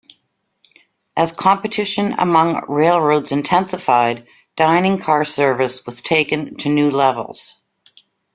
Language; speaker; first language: English; native; English